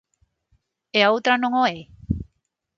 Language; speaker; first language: Galician; non-native, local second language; Spanish